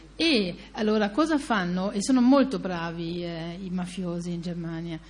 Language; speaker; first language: Italian; non-native, fluent; German